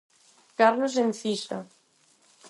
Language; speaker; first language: Galician; non-native, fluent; Spanish